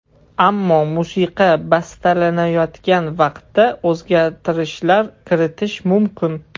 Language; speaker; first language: Uzbek; non-native, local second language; Russian